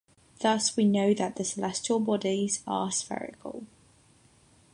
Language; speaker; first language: English; non-native, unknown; Catalan